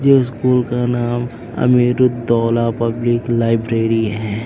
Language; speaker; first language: Hindi; native; Hindi